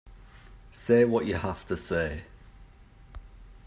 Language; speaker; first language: English; native; English